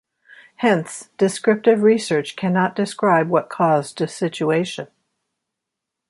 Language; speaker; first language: English; native; English